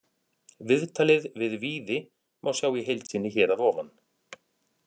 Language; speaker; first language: Icelandic; native; Icelandic